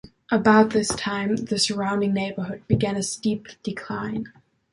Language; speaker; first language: English; non-native, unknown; German